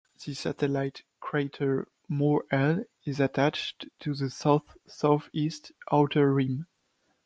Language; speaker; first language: English; non-native, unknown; French